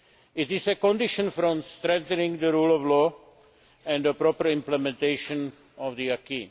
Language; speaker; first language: English; non-native, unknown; Czech